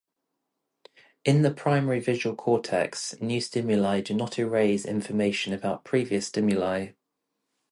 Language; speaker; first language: English; native; English